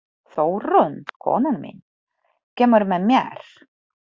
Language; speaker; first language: Icelandic; non-native, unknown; Polish